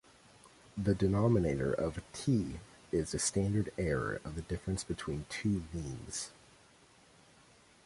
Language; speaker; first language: English; native; English